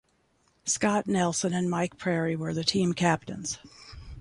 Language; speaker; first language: English; native; English